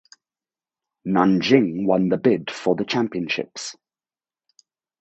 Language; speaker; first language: English; native; English